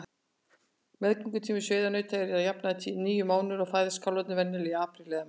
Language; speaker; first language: Icelandic; native; Icelandic